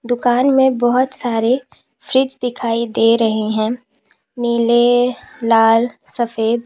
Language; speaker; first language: Hindi; native; Hindi